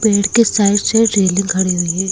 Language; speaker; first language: Hindi; native; Hindi